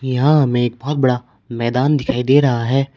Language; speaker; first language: Hindi; native; Hindi